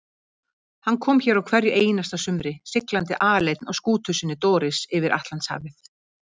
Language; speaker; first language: Icelandic; native; Icelandic